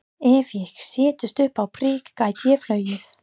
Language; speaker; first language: Icelandic; non-native, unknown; English